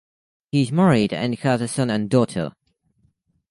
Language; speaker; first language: English; native; English